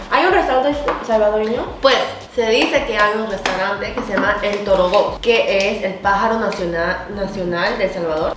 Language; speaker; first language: Spanish; early bilingual, other home language; Korean